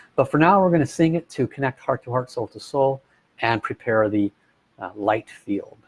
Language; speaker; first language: English; native; English